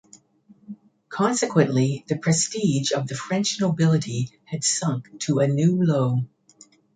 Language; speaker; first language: English; native; English